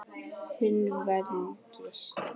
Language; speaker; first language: Icelandic; native; Icelandic